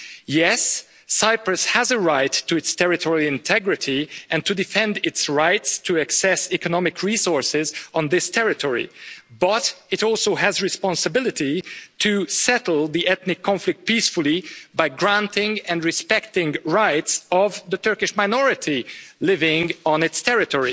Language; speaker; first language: English; non-native, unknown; Hungarian